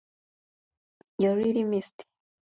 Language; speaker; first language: English; native; English